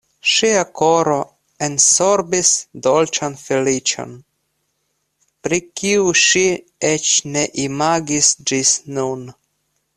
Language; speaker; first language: Esperanto; non-native, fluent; Russian